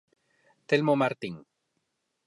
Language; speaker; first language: Galician; non-native, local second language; Spanish